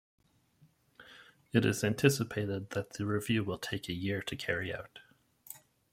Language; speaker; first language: English; native; English